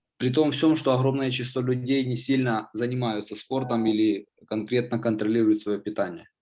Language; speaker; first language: Russian; native; Russian